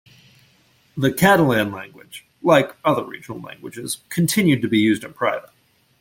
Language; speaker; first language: English; native; English